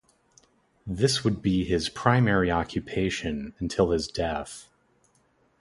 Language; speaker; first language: English; native; English